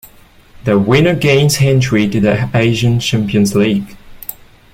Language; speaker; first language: English; non-native, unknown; French